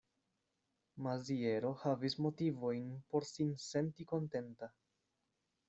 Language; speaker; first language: Esperanto; non-native, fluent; Spanish